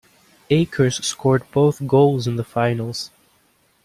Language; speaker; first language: English; native; English